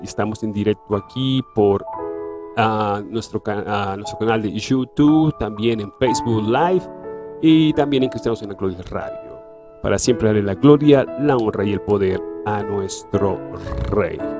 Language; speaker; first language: Spanish; native; Spanish